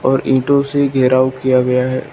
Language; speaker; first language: Hindi; native; Hindi